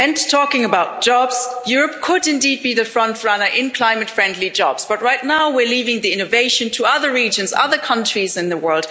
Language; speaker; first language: English; non-native, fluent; German